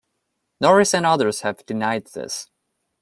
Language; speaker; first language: English; non-native, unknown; Chinese